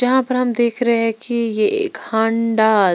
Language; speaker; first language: Hindi; non-native, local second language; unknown